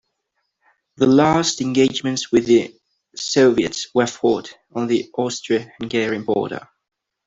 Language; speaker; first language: English; non-native, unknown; Catalan